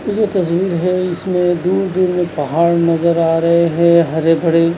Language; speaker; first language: Hindi; non-native, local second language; Punjabi